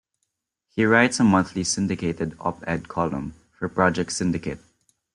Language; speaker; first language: English; non-native, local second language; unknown